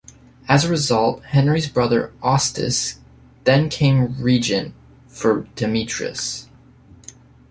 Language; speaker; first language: English; native; English